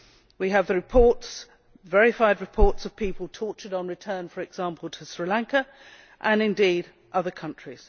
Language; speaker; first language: English; native; English